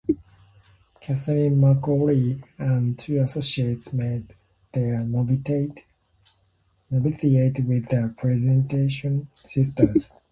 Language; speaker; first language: English; native; English